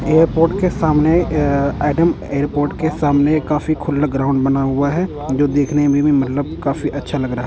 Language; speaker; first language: Hindi; non-native, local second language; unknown